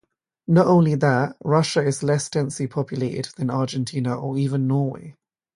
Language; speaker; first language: English; native; English